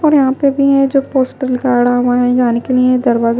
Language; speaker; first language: Hindi; non-native, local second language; Punjabi